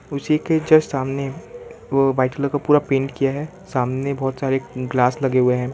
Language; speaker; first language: Hindi; non-native, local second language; Gujarati